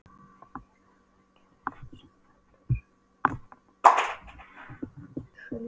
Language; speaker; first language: Icelandic; non-native, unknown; Polish